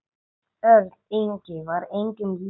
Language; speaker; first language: Icelandic; non-native, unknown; English